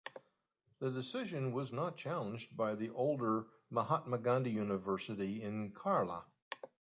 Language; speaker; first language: English; native; English